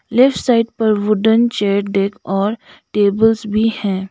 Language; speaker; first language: Hindi; non-native, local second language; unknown